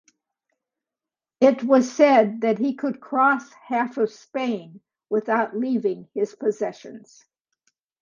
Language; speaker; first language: English; native; English